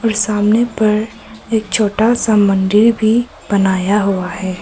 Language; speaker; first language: Hindi; early bilingual, other home language; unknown